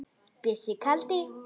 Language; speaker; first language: Icelandic; native; Icelandic